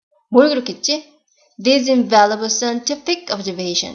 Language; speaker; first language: English; non-native, fluent; Korean